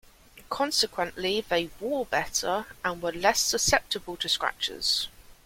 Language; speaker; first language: English; native; English